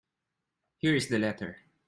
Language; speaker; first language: English; non-native, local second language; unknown